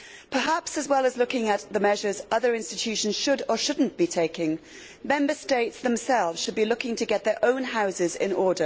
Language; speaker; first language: English; native; English